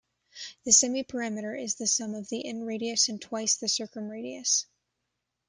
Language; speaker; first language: English; native; English